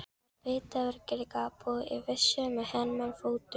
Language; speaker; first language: Icelandic; non-native, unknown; Filipino